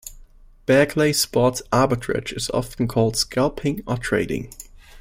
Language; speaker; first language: English; non-native, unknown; German